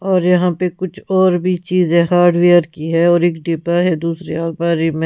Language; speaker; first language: Hindi; non-native, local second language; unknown